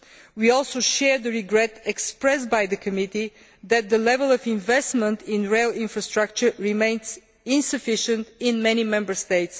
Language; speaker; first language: English; non-native, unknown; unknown